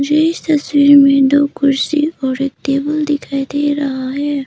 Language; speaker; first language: Hindi; early bilingual, other home language; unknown